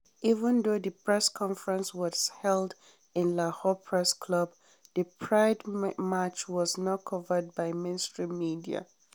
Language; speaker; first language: English; non-native, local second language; Hausa